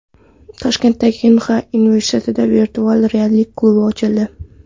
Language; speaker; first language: Uzbek; non-native, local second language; Kara-Kalpak